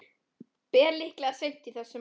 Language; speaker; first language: Icelandic; non-native, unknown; Polish